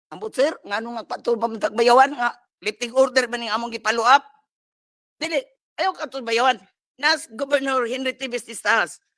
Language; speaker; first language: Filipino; non-native, local second language; Cebuano